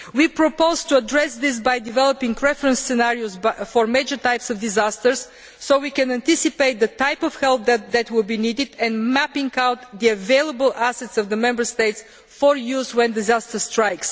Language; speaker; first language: English; non-native, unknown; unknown